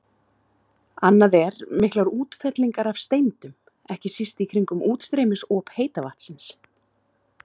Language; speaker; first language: Icelandic; native; Icelandic